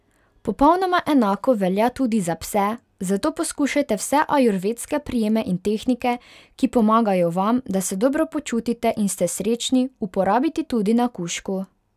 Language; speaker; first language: Slovenian; non-native, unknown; Hungarian